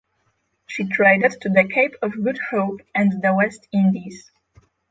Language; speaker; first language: English; non-native, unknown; Polish